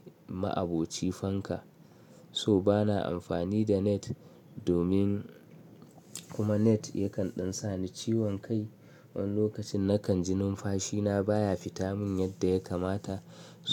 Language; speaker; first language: Hausa; native; Hausa